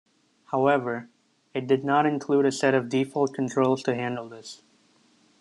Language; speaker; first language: English; native; English